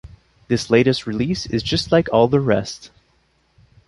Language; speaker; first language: English; non-native, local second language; French